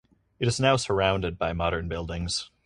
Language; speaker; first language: English; native; English